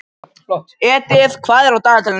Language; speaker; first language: Icelandic; non-native, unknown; Japanese